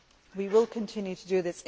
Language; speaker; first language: English; native; English